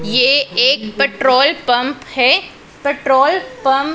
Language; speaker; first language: Hindi; non-native, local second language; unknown